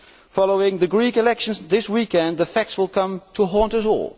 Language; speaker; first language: English; non-native, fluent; Dutch